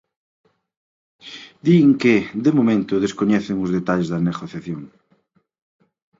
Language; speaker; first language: Galician; native; Galician